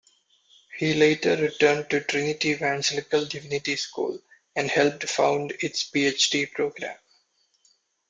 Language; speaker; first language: English; non-native, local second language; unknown